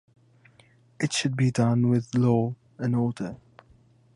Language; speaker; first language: English; native; English